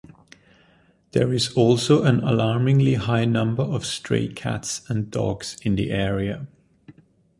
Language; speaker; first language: English; non-native, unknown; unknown